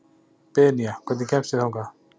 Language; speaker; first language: Icelandic; native; Icelandic